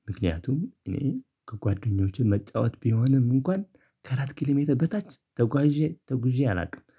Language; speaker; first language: Amharic; non-native, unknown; Tigrinya